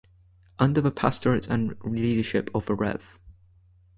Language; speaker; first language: English; native; English